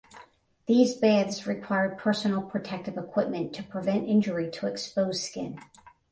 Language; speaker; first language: English; native; English